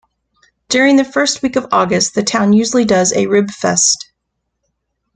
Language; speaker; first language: English; native; English